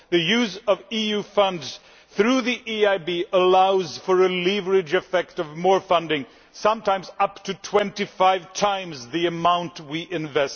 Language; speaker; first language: English; non-native, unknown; Swedish